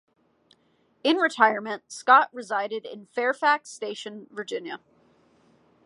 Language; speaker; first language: English; native; English